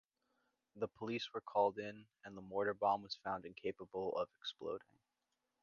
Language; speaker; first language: English; native; English